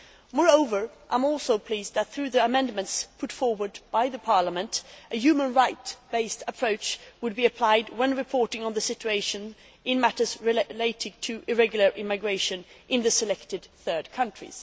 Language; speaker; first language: English; non-native, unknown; Swedish